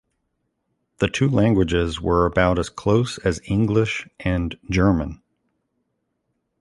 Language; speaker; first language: English; native; English